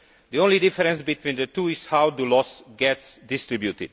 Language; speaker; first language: English; non-native, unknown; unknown